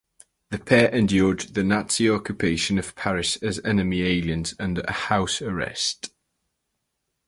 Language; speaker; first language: English; native; English